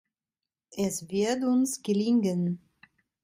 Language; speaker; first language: German; non-native, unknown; Italian